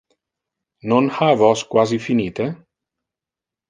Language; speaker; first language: Interlingua; non-native, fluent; Italian